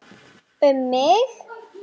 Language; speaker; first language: Icelandic; non-native, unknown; Lithuanian